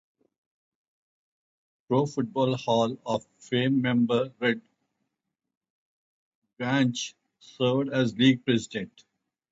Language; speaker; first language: English; non-native, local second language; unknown